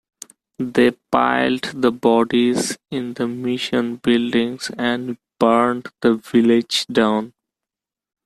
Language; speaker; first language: English; non-native, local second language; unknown